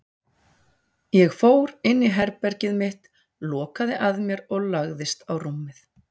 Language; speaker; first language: Icelandic; native; Icelandic